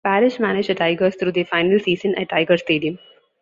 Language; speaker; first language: English; non-native, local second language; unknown